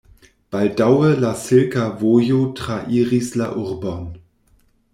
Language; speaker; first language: Esperanto; non-native, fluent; German